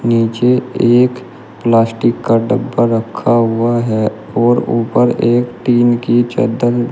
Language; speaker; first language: Hindi; native; Hindi